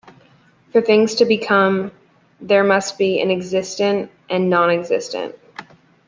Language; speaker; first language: English; native; English